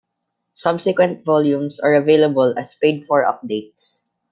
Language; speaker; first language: English; non-native, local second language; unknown